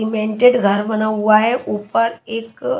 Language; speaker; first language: Hindi; native; Hindi